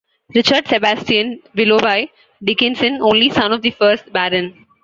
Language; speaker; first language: English; non-native, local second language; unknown